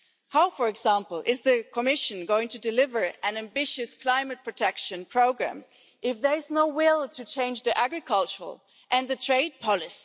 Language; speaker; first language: English; non-native, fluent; German